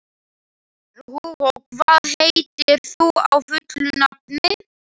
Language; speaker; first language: Icelandic; non-native, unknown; Slovak